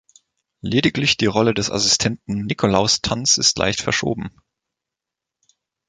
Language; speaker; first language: German; native; German